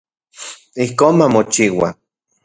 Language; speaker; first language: Central Puebla Nahuatl; non-native, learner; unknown